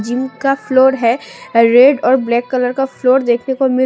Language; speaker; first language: Hindi; non-native, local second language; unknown